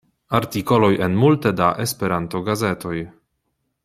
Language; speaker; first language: Esperanto; non-native, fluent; Polish